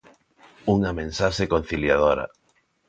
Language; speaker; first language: Galician; non-native, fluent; Spanish